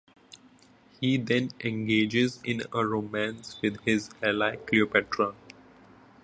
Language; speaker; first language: English; non-native, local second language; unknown